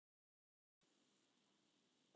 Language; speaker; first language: Icelandic; non-native, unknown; German